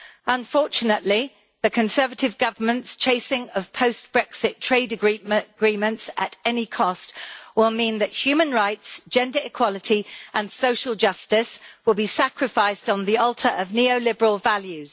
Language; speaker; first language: English; native; English